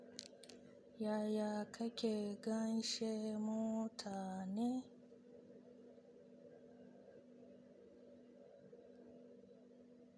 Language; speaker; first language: Hausa; native; Hausa